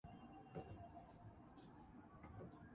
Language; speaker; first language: English; native; English